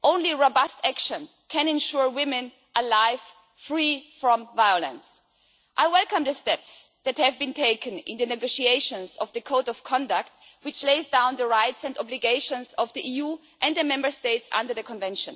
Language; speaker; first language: English; non-native, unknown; German